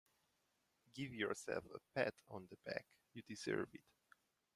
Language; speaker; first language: English; non-native, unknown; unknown